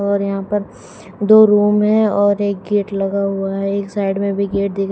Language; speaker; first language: Hindi; native; Hindi